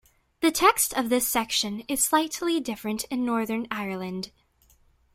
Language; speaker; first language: English; native; English